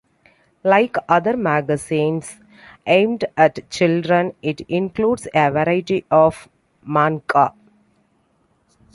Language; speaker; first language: English; non-native, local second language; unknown